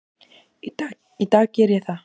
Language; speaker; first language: Icelandic; native; Icelandic